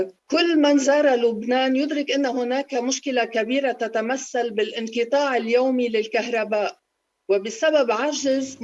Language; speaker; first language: Arabic; native; Arabic